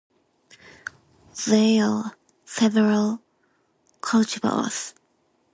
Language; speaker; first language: English; non-native, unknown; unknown